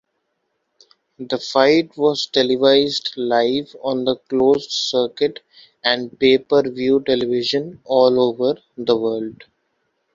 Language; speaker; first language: English; non-native, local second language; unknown